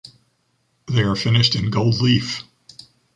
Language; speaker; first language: English; native; English